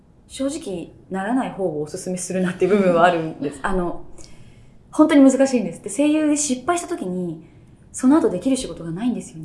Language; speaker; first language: Japanese; native; Japanese